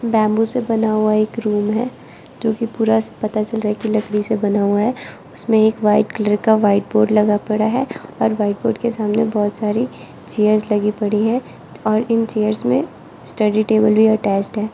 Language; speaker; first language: Hindi; non-native, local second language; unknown